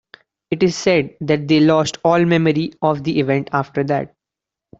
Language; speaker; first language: English; non-native, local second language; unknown